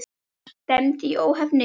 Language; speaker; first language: Icelandic; native; Icelandic